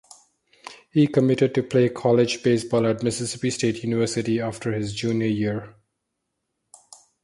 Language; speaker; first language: English; non-native, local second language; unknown